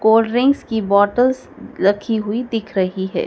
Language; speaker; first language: Hindi; native; Hindi